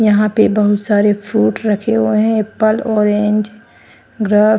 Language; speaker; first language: Hindi; native; Hindi